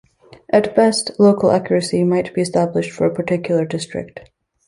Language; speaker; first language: English; native; English